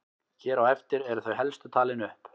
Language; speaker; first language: Icelandic; native; Icelandic